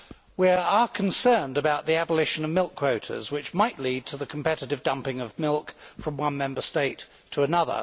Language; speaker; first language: English; native; English